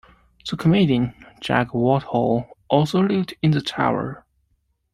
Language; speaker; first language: English; non-native, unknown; Chinese